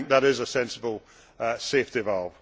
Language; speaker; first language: English; native; English